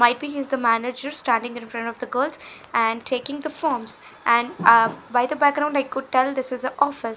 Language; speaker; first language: English; non-native, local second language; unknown